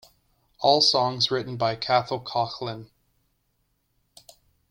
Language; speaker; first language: English; native; English